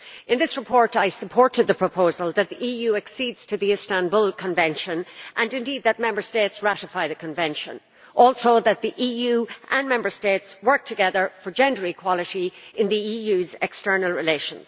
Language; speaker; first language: English; native; English